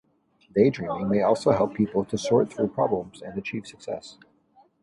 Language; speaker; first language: English; native; English